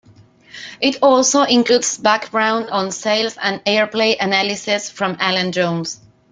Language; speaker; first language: English; non-native, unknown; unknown